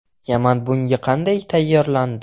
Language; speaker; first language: Uzbek; non-native, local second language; Russian